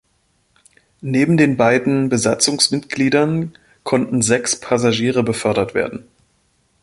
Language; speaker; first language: German; native; German